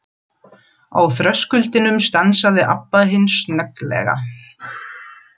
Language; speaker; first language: Icelandic; non-native, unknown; German